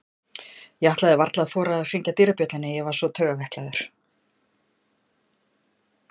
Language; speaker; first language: Icelandic; native; Icelandic